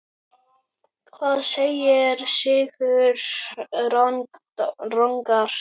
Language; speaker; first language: Icelandic; native; Icelandic